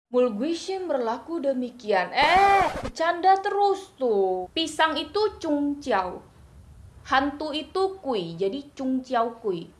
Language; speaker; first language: Indonesian; non-native, local second language; Hakka Chinese